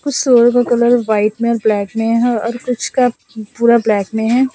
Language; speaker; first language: Hindi; non-native, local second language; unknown